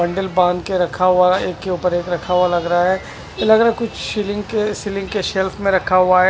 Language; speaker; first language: Hindi; non-native, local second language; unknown